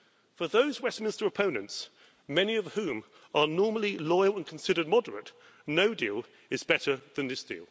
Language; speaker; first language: English; native; English